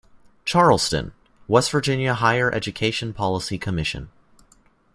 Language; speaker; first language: English; native; English